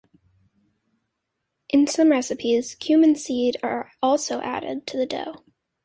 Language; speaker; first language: English; native; English